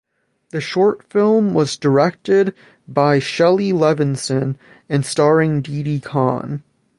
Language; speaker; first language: English; native; English